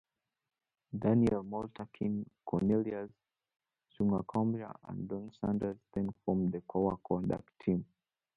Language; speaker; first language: English; native; English